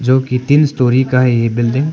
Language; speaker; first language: Hindi; non-native, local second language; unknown